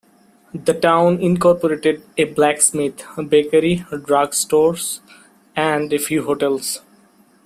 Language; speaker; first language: English; non-native, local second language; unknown